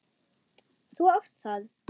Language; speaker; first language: Icelandic; non-native, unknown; German